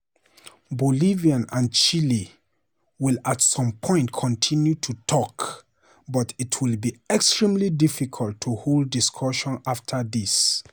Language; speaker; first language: English; non-native, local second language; Hausa